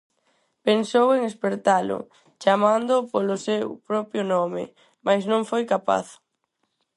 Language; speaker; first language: Galician; non-native, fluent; Spanish